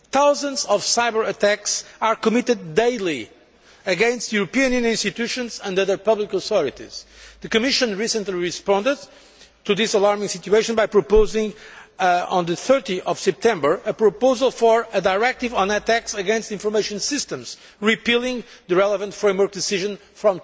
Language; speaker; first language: English; non-native, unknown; Portuguese